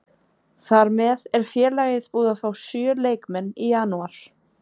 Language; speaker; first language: Icelandic; native; Icelandic